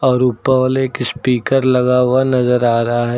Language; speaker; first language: Hindi; native; Hindi